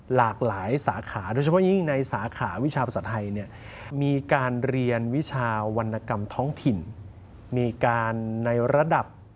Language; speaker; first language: Thai; native; Thai